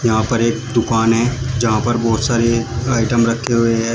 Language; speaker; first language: Hindi; native; Hindi